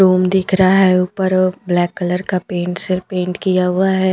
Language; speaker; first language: Hindi; non-native, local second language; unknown